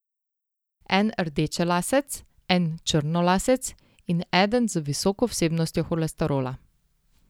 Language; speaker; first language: Slovenian; native; Slovenian